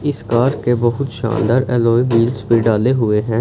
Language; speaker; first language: Hindi; non-native, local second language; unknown